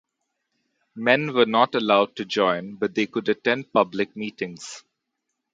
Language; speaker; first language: English; non-native, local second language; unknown